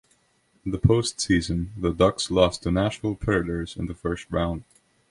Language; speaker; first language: English; non-native, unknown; Estonian